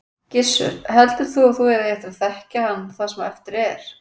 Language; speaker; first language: Icelandic; native; Icelandic